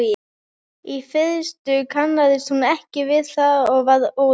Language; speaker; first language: Icelandic; native; Icelandic